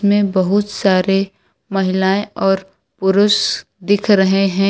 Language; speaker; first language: Hindi; native; Hindi